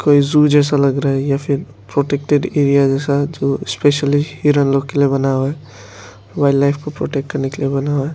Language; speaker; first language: Hindi; non-native, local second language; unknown